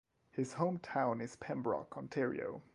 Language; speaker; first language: English; non-native, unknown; French